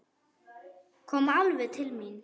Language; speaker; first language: Icelandic; non-native, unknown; German